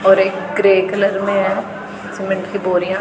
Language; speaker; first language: Hindi; non-native, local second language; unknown